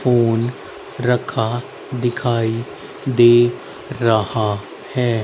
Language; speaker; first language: Hindi; native; Hindi